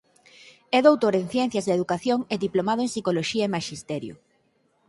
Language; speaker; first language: Galician; native; Galician